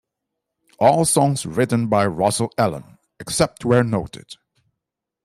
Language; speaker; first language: English; non-native, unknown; Dutch